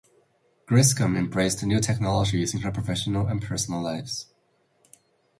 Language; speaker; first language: English; non-native, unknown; Chinese